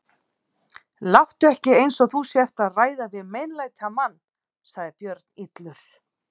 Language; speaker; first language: Icelandic; native; Icelandic